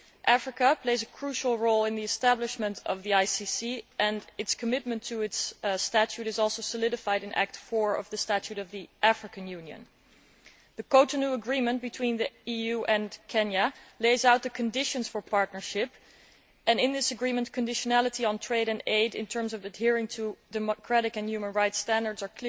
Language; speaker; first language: English; non-native, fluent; Dutch